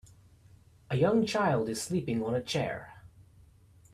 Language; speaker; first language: English; native; English